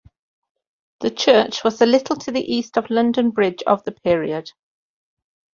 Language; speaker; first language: English; native; English